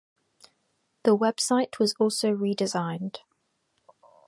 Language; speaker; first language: English; native; English